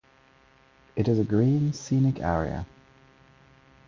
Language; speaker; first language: English; non-native, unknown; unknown